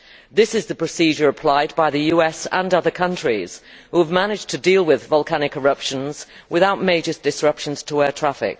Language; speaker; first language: English; native; English